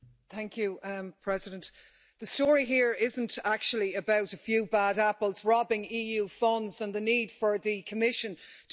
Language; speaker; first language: English; native; English